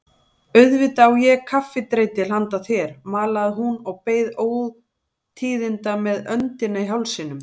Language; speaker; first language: Icelandic; native; Icelandic